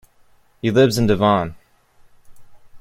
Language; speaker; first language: English; native; English